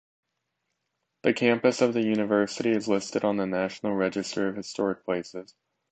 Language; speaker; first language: English; native; English